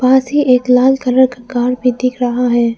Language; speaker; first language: Hindi; non-native, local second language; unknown